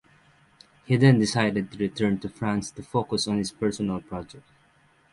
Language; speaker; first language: English; non-native, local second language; Filipino